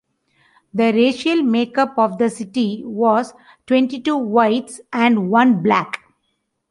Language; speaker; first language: English; non-native, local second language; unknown